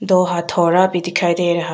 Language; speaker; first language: Hindi; non-native, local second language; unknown